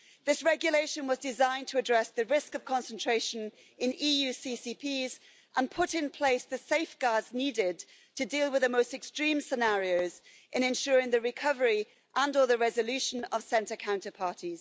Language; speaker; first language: English; native; English